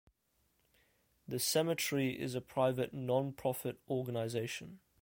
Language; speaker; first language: English; native; English